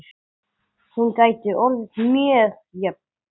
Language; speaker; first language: Icelandic; non-native, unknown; English